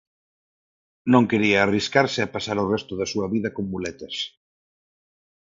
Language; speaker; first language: Galician; non-native, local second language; Spanish